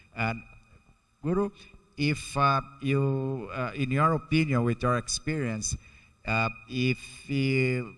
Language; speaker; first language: English; non-native, fluent; Portuguese